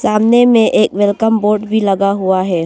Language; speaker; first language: Hindi; non-native, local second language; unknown